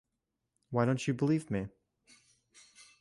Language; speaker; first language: English; native; English